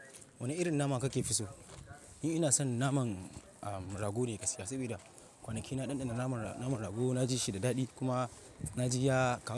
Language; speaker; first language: Hausa; non-native, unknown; Yoruba